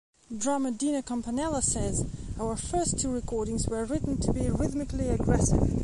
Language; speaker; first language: English; non-native, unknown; Belarusian